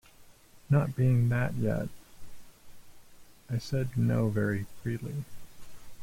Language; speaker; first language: English; native; English